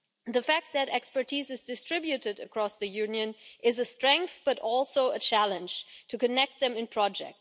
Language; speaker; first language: English; non-native, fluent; German